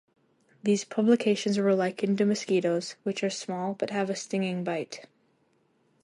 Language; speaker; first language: English; native; English